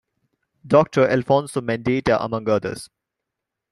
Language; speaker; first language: English; non-native, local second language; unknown